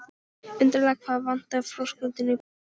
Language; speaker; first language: Icelandic; non-native, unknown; Polish